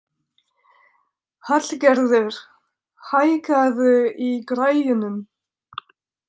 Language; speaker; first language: Icelandic; non-native, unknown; French